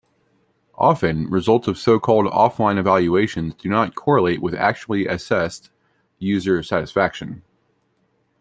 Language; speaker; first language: English; native; English